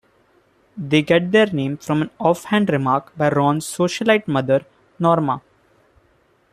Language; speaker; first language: English; non-native, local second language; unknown